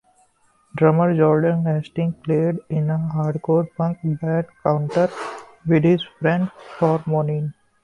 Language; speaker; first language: English; non-native, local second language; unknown